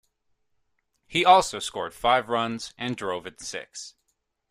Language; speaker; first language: English; native; English